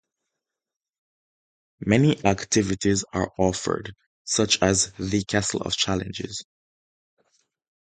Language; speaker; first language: English; native; English